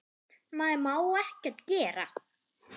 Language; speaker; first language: Icelandic; non-native, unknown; German